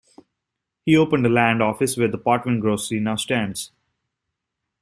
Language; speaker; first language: English; native; English